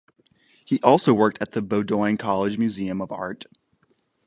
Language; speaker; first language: English; native; English